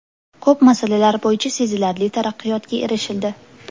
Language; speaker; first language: Uzbek; native; Uzbek